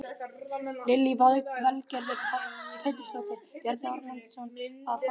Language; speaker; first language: Icelandic; native; Icelandic